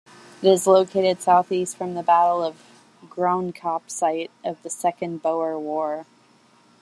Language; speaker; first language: English; native; English